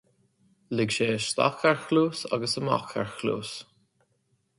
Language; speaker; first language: Irish; non-native, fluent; English